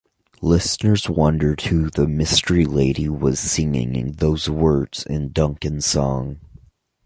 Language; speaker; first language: English; native; English